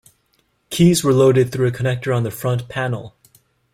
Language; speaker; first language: English; native; English